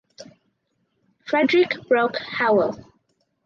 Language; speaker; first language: English; native; English